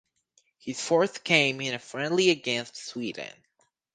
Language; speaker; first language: English; native; English